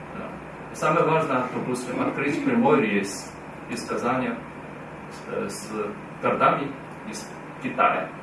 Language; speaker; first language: Russian; non-native, fluent; Chinese